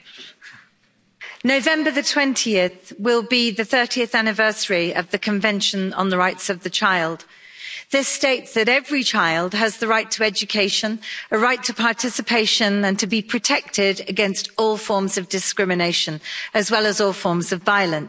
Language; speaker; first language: English; native; English